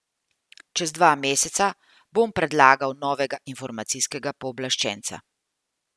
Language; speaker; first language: Slovenian; native; Slovenian